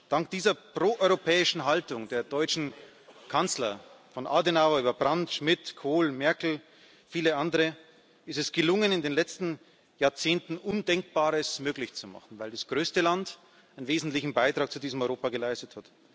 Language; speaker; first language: German; native; German